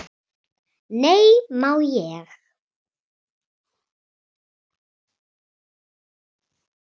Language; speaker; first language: Icelandic; native; Icelandic